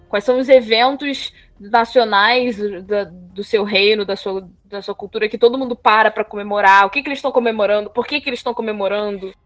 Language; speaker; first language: Portuguese; native; Portuguese